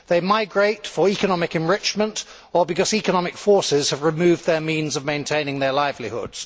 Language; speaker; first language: English; native; English